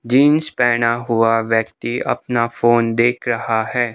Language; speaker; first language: Hindi; non-native, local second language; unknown